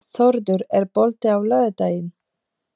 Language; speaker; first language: Icelandic; non-native, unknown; Polish